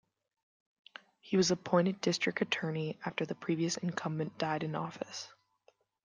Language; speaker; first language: English; non-native, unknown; German